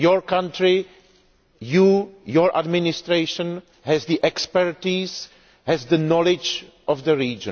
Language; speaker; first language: English; non-native, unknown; Greek